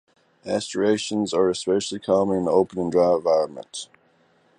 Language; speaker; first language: English; native; English